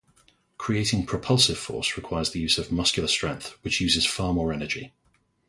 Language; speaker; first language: English; native; English